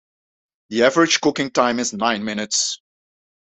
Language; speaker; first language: English; non-native, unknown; Dutch